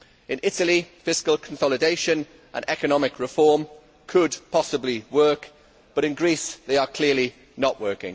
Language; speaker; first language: English; native; English